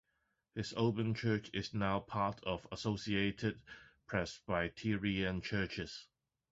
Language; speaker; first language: English; non-native, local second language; Cantonese